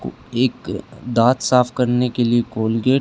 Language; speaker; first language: Hindi; native; Hindi